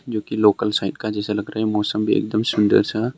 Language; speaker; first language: Hindi; non-native, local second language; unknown